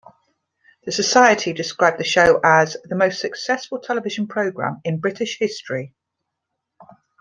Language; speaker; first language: English; native; English